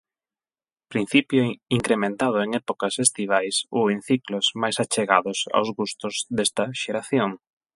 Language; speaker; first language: Galician; non-native, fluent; Spanish